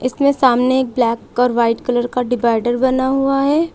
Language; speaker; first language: Hindi; native; Hindi